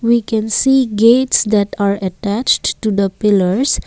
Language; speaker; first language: English; non-native, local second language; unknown